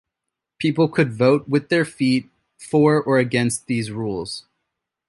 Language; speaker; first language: English; native; English